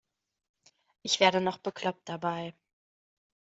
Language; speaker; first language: German; native; German